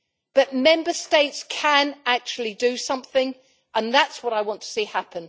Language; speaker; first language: English; native; English